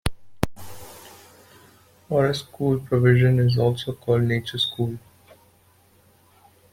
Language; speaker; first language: English; non-native, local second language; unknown